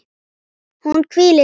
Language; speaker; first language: Icelandic; native; Icelandic